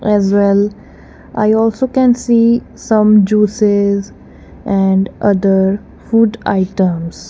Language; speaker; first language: English; non-native, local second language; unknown